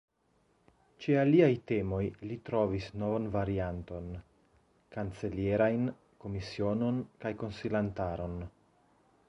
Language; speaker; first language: Esperanto; non-native, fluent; Italian